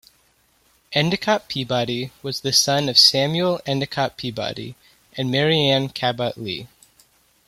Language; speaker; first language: English; native; English